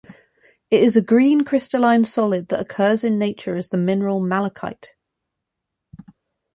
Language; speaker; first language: English; native; English